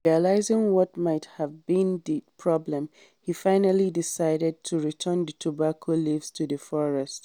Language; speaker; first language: English; non-native, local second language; Hausa